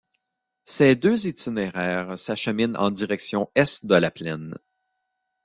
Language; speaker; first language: French; native; French